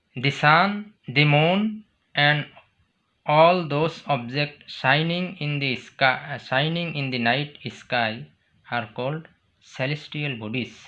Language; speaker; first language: English; non-native, local second language; Assamese